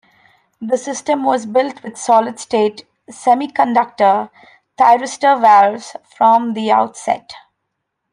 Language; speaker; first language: English; non-native, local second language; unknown